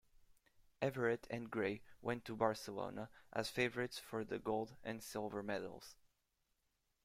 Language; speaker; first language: English; native; English